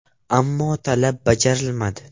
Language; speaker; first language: Uzbek; non-native, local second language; Russian